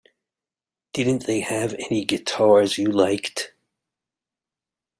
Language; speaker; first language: English; native; English